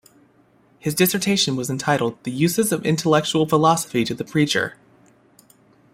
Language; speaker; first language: English; native; English